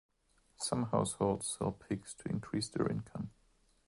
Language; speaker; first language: English; non-native, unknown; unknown